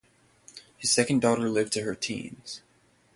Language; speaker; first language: English; native; English